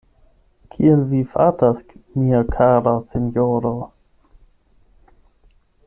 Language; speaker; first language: Esperanto; non-native, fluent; German